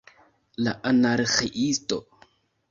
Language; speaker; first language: Esperanto; non-native, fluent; Kinyarwanda